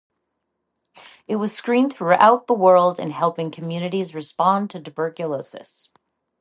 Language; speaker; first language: English; native; English